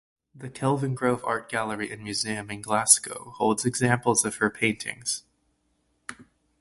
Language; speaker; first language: English; native; English